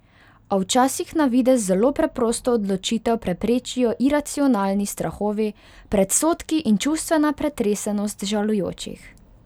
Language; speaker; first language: Slovenian; non-native, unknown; Hungarian